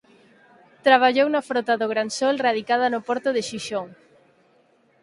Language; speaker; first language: Galician; native; Galician